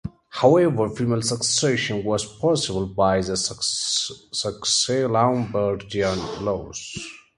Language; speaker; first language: English; native; English